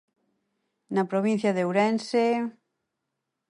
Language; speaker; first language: Galician; native; Galician